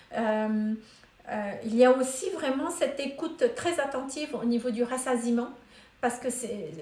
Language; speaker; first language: French; non-native, local second language; Malagasy